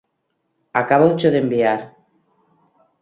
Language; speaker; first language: Galician; native; Galician